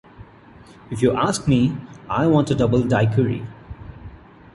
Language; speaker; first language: English; non-native, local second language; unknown